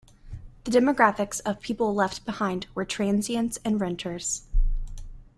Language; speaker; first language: English; native; English